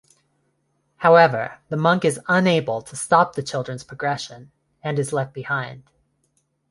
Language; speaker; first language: English; non-native, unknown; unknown